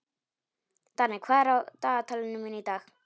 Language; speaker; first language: Icelandic; non-native, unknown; Polish